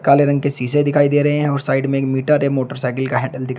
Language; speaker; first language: Hindi; native; Hindi